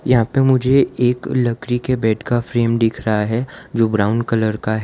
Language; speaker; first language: Hindi; non-native, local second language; Gujarati